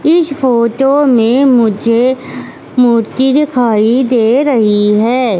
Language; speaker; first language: Hindi; native; Hindi